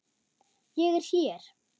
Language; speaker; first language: Icelandic; non-native, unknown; German